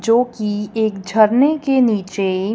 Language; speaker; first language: Hindi; non-native, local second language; Punjabi